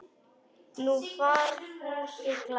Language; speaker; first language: Icelandic; non-native, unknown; Polish